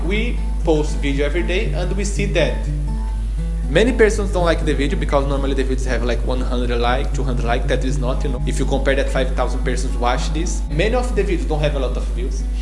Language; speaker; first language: English; non-native, learner; Portuguese